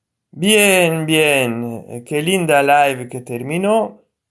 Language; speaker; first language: Spanish; non-native, related language; Italian